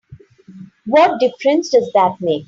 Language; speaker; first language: English; non-native, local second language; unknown